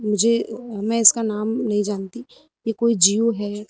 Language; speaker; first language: Hindi; native; Hindi